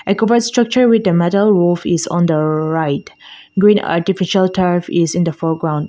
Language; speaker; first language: English; non-native, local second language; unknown